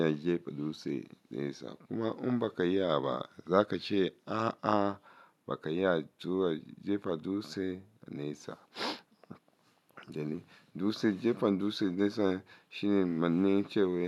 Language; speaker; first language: Hausa; non-native, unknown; Yoruba